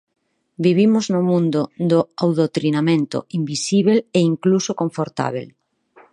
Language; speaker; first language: Galician; non-native, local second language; Spanish